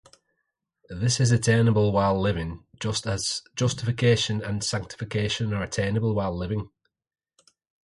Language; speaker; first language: English; native; English